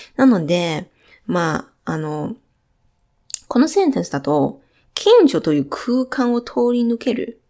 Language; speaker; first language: Japanese; non-native, fluent; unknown